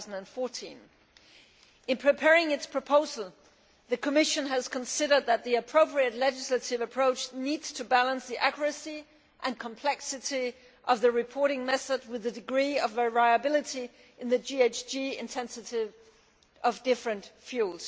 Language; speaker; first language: English; non-native, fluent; Danish